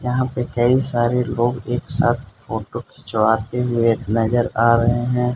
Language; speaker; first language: Hindi; non-native, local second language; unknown